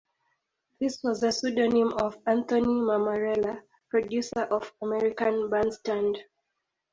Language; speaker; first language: English; native; English